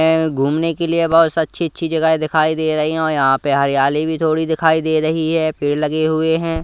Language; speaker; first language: Hindi; non-native, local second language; Punjabi